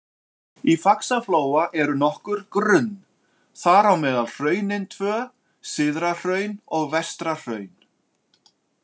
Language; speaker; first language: Icelandic; native; Icelandic